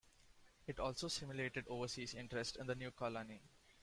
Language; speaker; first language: English; non-native, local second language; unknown